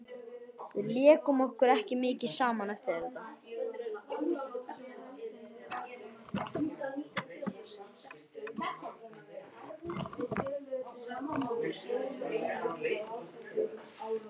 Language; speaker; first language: Icelandic; native; Icelandic